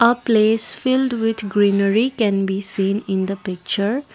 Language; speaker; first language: English; non-native, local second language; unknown